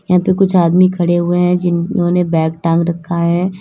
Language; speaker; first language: Hindi; native; Hindi